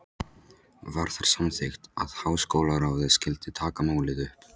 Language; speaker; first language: Icelandic; non-native, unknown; Polish